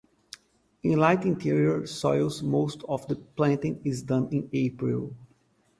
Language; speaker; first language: English; native; English